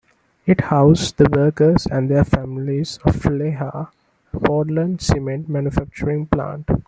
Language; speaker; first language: English; non-native, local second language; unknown